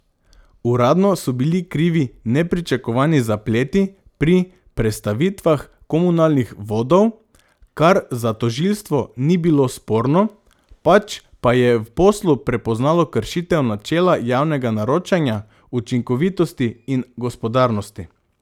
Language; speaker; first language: Slovenian; non-native, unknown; Macedonian